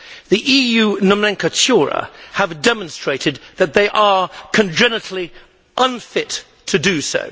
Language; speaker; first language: English; native; English